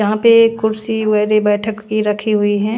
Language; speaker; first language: Hindi; non-native, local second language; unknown